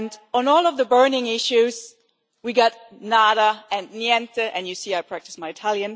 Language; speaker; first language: English; non-native, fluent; German